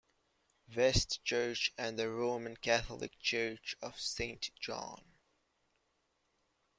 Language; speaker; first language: English; native; English